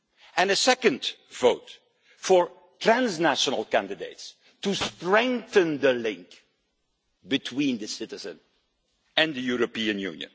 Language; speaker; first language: English; non-native, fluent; Dutch